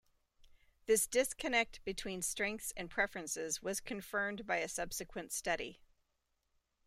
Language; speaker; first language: English; native; English